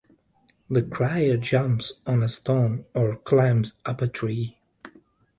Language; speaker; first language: English; native; English